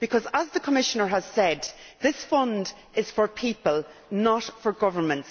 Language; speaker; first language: English; native; English